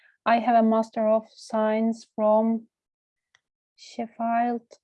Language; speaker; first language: English; non-native, learner; Turkish